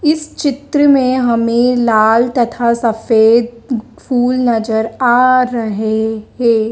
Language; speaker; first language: Hindi; native; Hindi